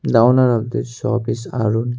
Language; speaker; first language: English; non-native, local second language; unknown